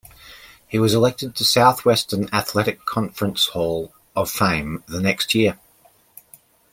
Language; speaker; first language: English; native; English